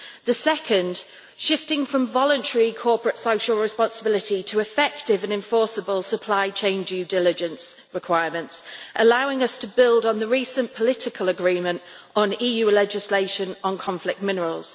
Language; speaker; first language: English; native; English